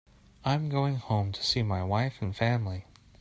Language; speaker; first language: English; native; English